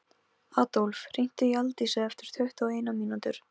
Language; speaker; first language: Icelandic; non-native, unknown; Polish